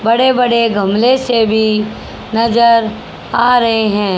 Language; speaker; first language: Hindi; native; Hindi